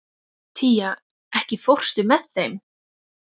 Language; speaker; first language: Icelandic; native; Icelandic